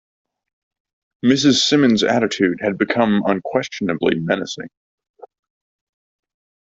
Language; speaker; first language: English; native; English